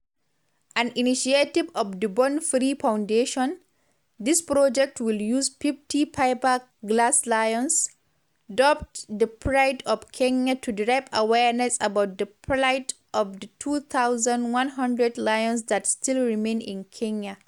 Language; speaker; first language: English; non-native, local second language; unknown